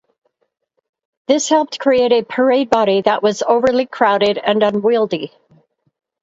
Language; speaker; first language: English; native; English